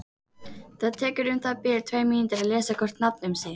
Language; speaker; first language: Icelandic; native; Icelandic